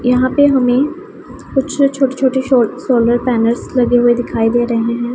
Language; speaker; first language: Hindi; non-native, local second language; Punjabi